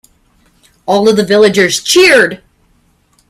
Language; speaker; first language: English; native; English